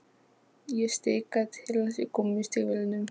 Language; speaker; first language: Icelandic; non-native, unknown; Polish